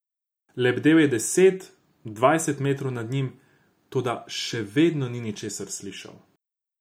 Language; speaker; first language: Slovenian; non-native, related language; Croatian